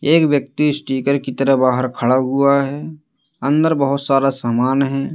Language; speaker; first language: Hindi; native; Hindi